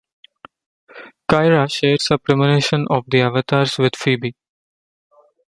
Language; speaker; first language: English; non-native, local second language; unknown